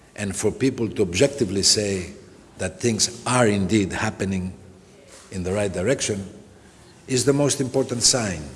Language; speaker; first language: English; non-native, fluent; Greek